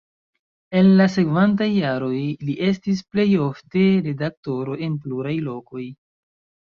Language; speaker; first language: Esperanto; non-native, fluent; Chinese